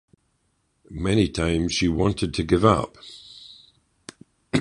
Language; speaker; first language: English; native; English